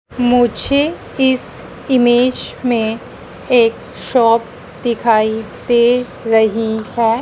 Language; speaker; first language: Hindi; native; Hindi